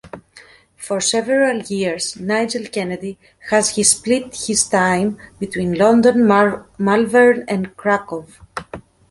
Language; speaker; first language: English; native; English